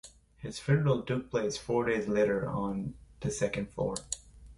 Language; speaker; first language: English; non-native, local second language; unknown